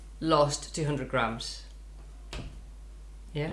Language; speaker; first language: English; non-native, fluent; Spanish